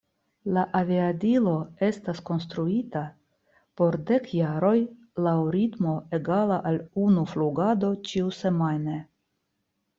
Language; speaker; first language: Esperanto; non-native, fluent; Russian